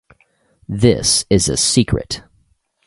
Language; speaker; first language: English; native; English